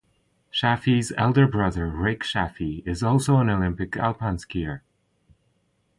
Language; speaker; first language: English; native; English